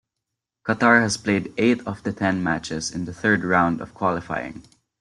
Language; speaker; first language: English; non-native, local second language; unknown